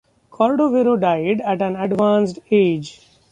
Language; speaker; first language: English; non-native, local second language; Marathi